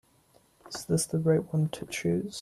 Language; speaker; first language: English; native; English